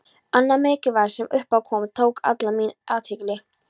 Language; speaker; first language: Icelandic; non-native, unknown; Polish